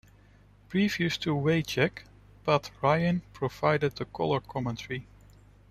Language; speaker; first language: English; non-native, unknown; Dutch